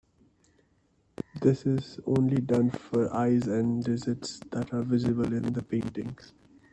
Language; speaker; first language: English; non-native, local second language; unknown